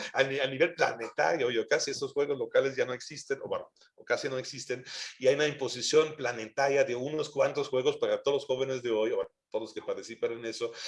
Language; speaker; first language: Spanish; non-native, fluent; German